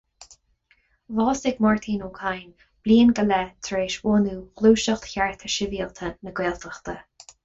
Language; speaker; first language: Irish; non-native, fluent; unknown